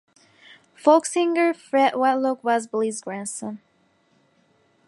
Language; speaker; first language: English; non-native, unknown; Turkish